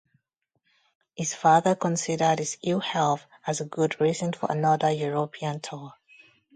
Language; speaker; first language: English; non-native, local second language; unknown